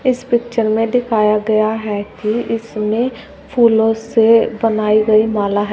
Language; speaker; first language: Hindi; native; Hindi